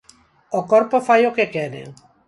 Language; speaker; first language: Galician; non-native, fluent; Spanish